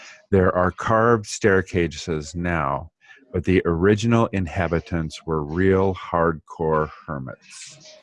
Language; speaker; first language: English; native; English